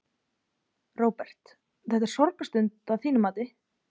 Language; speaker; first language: Icelandic; native; Icelandic